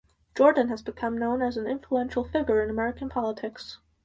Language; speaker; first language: English; native; English